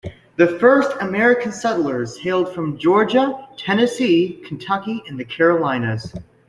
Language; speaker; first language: English; native; English